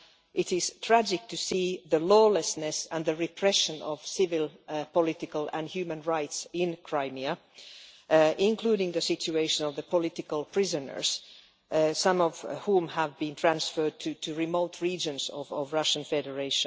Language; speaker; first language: English; non-native, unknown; Finnish